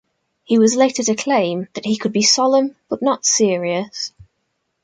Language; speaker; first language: English; native; English